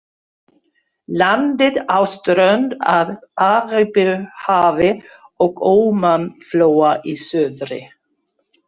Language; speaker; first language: Icelandic; non-native, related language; Swedish